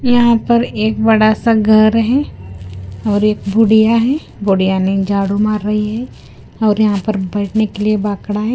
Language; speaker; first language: Hindi; non-native, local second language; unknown